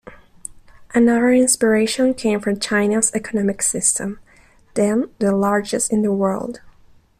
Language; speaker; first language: English; non-native, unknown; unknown